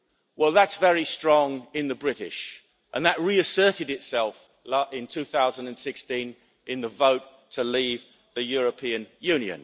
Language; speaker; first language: English; native; English